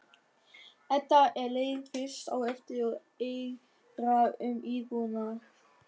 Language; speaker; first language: Icelandic; non-native, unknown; German